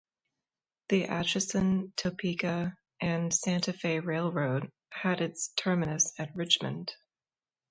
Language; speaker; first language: English; native; English